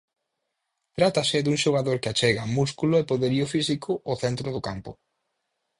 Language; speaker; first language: Galician; native; Galician